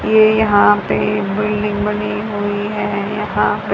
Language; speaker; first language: Hindi; native; Hindi